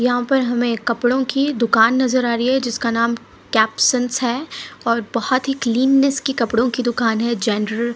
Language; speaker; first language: Hindi; non-native, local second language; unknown